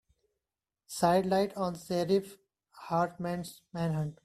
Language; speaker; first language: English; non-native, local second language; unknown